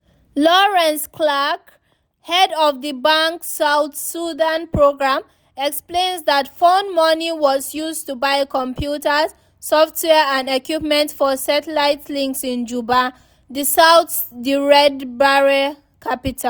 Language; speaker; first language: English; non-native, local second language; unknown